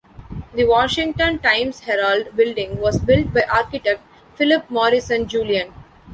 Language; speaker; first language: English; non-native, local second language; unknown